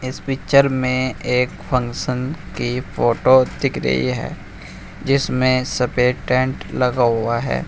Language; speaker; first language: Hindi; native; Hindi